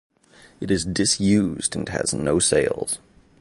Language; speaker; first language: English; native; English